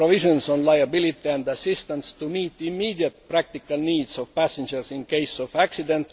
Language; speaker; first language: English; non-native, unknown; Estonian